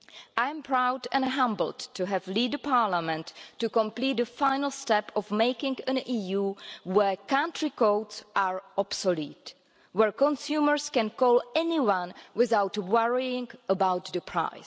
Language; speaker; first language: English; non-native, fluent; Czech